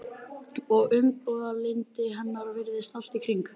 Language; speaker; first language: Icelandic; native; Icelandic